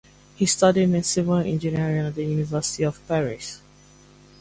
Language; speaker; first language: English; native; English